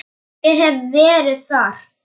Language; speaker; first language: Icelandic; non-native, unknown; Polish